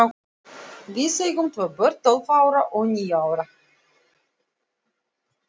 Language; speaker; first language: Icelandic; non-native, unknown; Russian